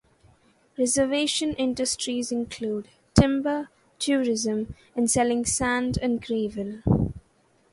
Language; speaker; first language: English; non-native, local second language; Malayalam